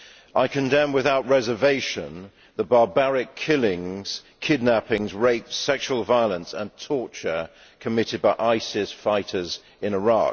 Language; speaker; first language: English; native; English